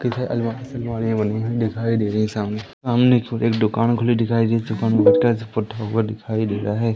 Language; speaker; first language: Hindi; native; Hindi